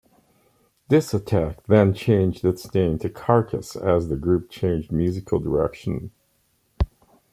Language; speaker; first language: English; native; English